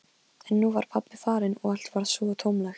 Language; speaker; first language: Icelandic; non-native, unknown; Polish